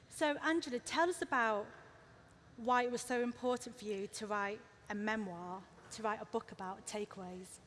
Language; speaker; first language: English; early bilingual, other home language; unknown